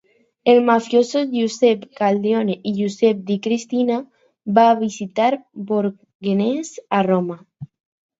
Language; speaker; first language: Catalan; non-native, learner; Spanish